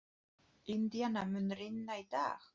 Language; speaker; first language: Icelandic; non-native, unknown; Polish